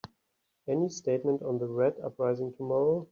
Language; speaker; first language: English; native; English